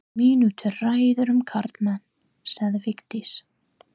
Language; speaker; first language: Icelandic; non-native, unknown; English